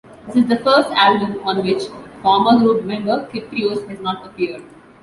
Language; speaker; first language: English; non-native, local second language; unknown